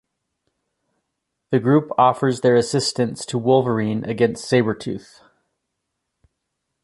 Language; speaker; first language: English; native; English